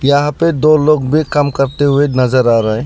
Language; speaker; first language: Hindi; non-native, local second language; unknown